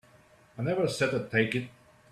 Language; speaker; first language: English; native; English